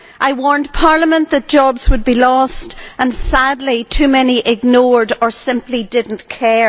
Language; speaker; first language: English; native; English